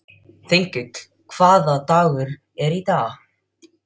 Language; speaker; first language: Icelandic; non-native, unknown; Filipino